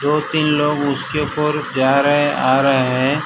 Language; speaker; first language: Hindi; non-native, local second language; Gujarati